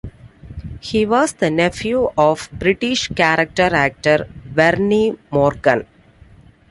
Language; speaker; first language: English; non-native, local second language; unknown